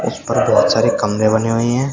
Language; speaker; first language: Hindi; native; Hindi